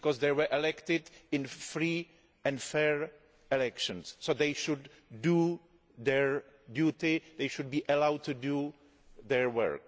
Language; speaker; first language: English; non-native, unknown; Greek